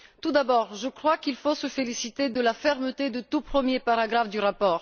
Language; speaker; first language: French; non-native, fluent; Bulgarian